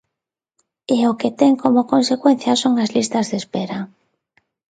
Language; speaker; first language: Galician; non-native, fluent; Spanish